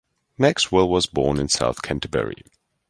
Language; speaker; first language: English; non-native, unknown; German